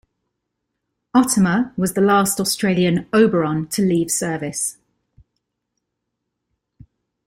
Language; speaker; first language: English; native; English